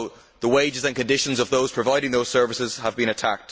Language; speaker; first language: English; native; English